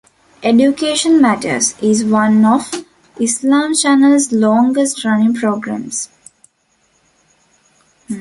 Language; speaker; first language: English; non-native, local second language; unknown